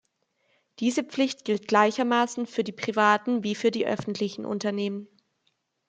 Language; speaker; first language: German; native; German